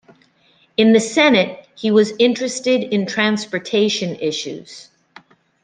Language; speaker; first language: English; native; English